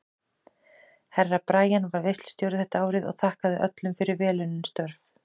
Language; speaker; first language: Icelandic; native; Icelandic